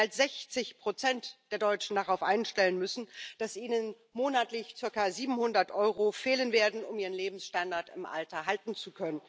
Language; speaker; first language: English; non-native, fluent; Dutch